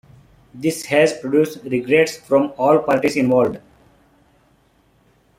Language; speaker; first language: English; non-native, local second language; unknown